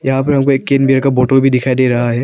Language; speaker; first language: Hindi; non-native, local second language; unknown